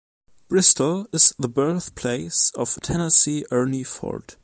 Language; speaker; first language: English; non-native, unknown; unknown